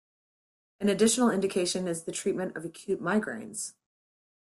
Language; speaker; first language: English; native; English